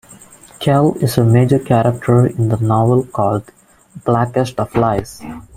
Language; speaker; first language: English; non-native, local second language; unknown